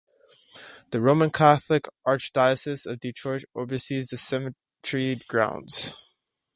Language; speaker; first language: English; native; English